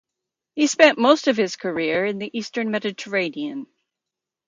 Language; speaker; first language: English; native; English